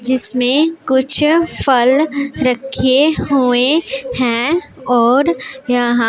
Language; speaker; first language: Hindi; non-native, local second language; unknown